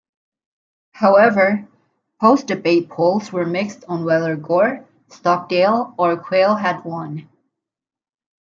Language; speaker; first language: English; native; English